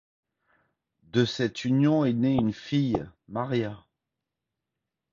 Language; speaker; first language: French; native; French